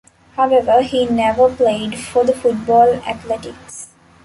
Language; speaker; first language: English; non-native, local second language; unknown